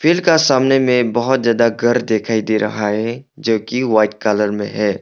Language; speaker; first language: Hindi; non-native, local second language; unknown